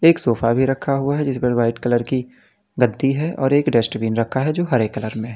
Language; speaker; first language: Hindi; native; Hindi